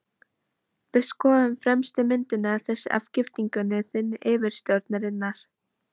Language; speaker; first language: Icelandic; non-native, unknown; Polish